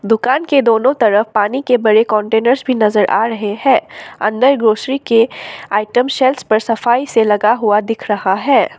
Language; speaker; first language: Hindi; non-native, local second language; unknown